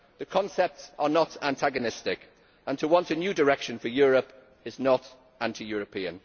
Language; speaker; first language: English; native; English